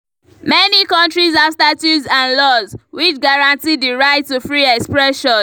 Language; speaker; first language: English; non-native, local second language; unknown